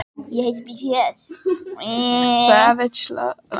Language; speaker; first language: Icelandic; native; Icelandic